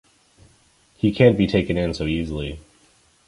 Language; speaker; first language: English; native; English